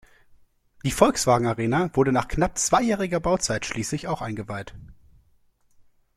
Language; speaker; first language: German; native; German